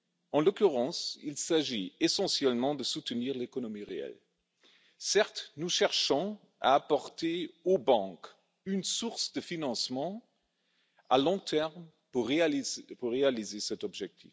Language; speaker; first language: French; non-native, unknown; German